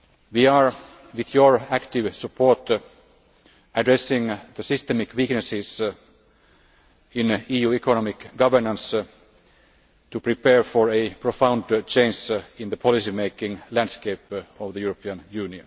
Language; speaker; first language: English; non-native, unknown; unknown